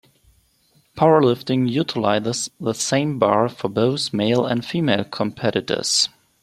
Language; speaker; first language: English; non-native, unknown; German